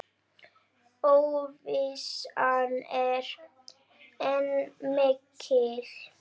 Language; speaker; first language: Icelandic; native; Icelandic